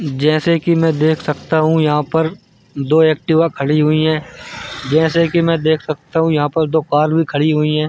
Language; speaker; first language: Hindi; native; Hindi